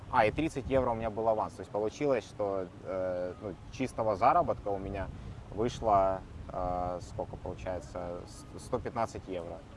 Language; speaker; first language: Russian; native; Russian